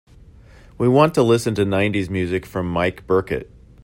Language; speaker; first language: English; native; English